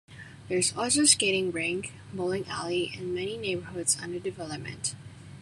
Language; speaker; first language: English; non-native, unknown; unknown